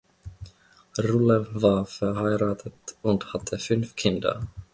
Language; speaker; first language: German; non-native, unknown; Finnish